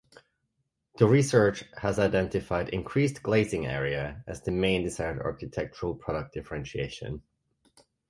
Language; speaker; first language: English; native; English